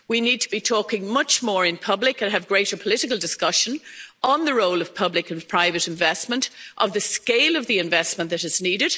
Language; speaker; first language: English; native; English